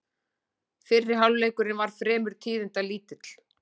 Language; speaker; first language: Icelandic; native; Icelandic